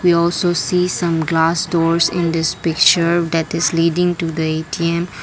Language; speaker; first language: English; non-native, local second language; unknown